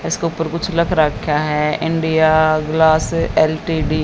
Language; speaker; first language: Hindi; native; Hindi